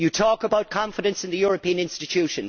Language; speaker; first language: English; native; English